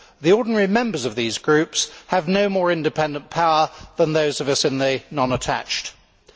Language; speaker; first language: English; native; English